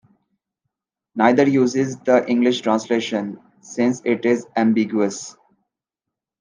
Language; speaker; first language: English; non-native, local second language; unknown